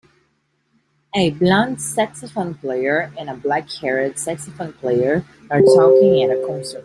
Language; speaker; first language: English; native; English